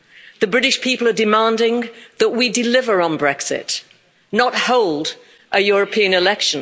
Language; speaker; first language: English; native; English